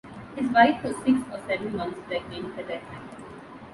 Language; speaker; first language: English; non-native, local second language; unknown